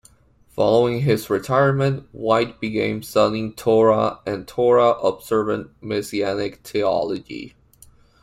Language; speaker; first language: English; non-native, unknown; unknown